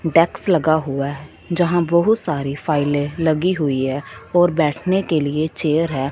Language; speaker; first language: Hindi; non-native, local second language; Punjabi